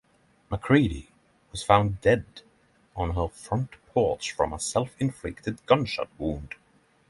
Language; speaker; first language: English; non-native, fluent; Norwegian